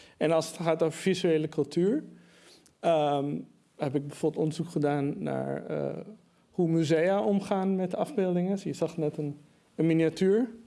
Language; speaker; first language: Dutch; early bilingual, other home language; Persian